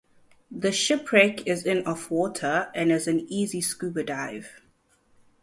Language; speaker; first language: English; non-native, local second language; Zulu